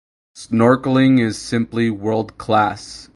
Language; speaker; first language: English; native; English